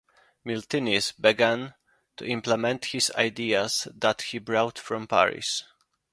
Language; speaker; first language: English; non-native, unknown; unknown